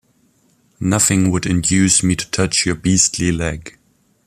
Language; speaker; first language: English; non-native, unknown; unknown